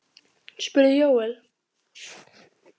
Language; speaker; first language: Icelandic; native; Icelandic